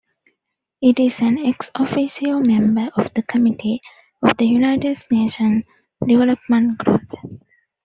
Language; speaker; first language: English; non-native, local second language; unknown